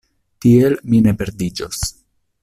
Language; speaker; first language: Esperanto; non-native, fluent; Italian